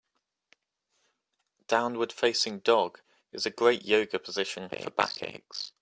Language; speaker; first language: English; native; English